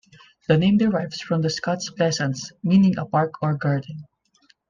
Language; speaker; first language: English; non-native, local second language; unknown